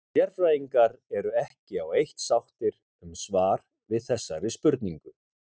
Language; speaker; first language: Icelandic; native; Icelandic